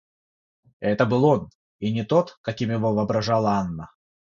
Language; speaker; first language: Russian; non-native, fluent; Georgian